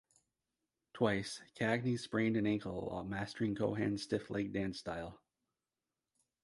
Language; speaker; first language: English; native; English